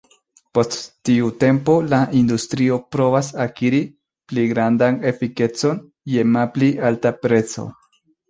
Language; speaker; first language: Esperanto; non-native, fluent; Spanish